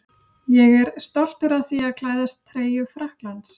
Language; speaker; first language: Icelandic; native; Icelandic